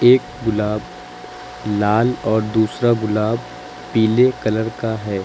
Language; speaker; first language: Hindi; native; Hindi